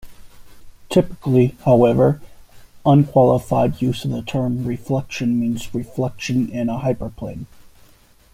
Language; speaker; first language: English; native; English